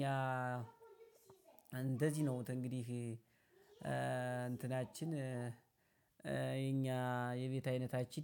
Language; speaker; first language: Amharic; native; Amharic